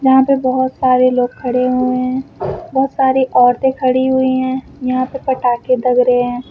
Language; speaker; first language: Hindi; native; Hindi